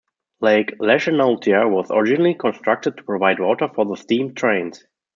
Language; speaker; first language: English; non-native, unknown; German